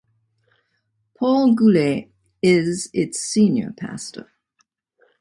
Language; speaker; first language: English; native; English